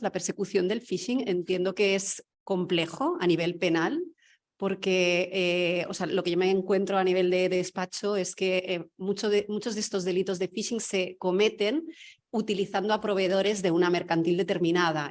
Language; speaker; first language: Spanish; native; Spanish